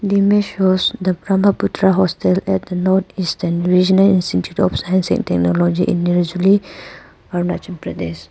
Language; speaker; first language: English; non-native, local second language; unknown